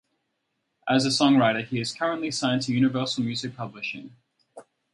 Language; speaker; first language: English; native; English